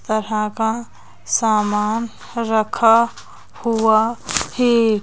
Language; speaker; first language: Hindi; native; Hindi